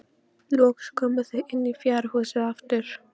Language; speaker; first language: Icelandic; non-native, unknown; Polish